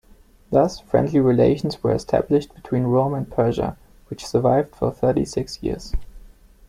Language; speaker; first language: English; non-native, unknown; German